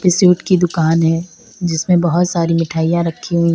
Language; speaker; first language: Hindi; native; Hindi